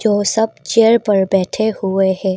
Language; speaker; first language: Hindi; non-native, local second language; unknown